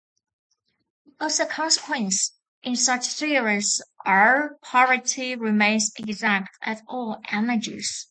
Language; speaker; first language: English; non-native, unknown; Chinese